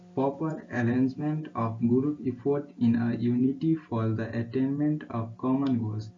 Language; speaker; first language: English; non-native, local second language; Nepali